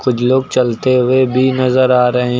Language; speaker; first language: Hindi; native; Hindi